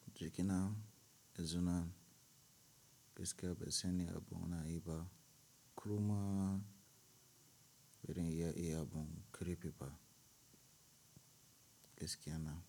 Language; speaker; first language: Hausa; non-native, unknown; Tiv